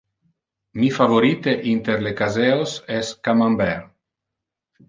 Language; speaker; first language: Interlingua; non-native, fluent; Italian